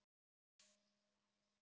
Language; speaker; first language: Icelandic; native; Icelandic